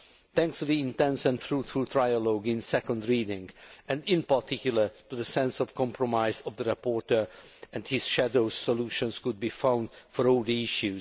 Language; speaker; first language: English; non-native, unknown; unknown